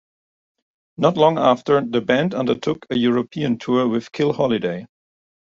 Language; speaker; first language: English; non-native, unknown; German